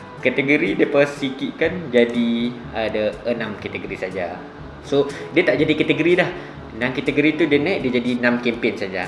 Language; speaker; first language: Malay; native; Malay